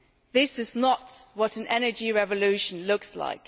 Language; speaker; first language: English; non-native, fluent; German